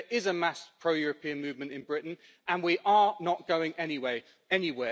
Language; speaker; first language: English; native; English